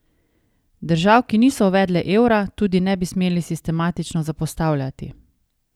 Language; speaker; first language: Slovenian; native; Slovenian